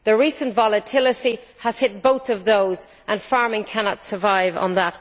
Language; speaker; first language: English; native; English